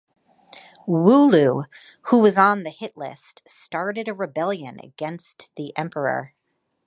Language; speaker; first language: English; native; English